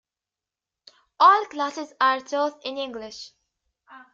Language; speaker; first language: English; native; English